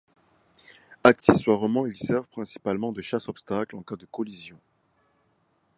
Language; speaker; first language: French; non-native, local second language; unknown